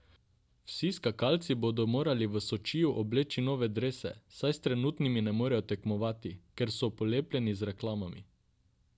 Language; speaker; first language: Slovenian; non-native, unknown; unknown